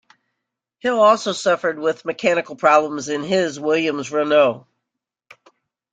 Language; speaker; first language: English; native; English